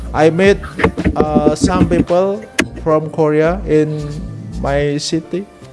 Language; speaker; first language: English; non-native, learner; Indonesian